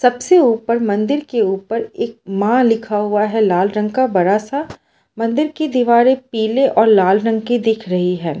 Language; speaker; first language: Hindi; non-native, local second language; Gujarati